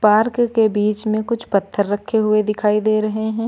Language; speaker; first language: Hindi; native; Hindi